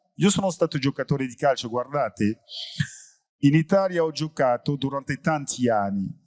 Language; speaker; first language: Italian; non-native, fluent; French